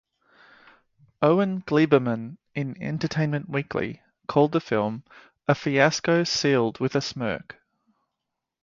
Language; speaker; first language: English; native; English